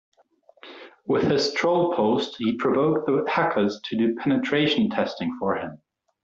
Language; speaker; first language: English; native; English